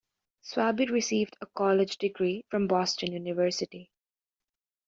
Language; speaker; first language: English; native; English